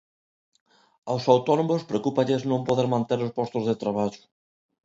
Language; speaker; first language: Galician; non-native, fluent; Spanish